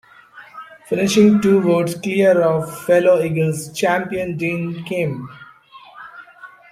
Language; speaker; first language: English; non-native, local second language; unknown